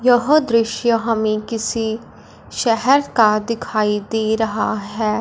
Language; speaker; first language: Hindi; non-native, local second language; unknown